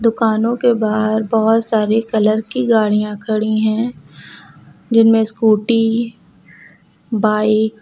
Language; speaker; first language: Hindi; native; Hindi